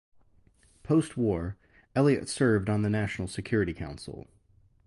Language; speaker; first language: English; native; English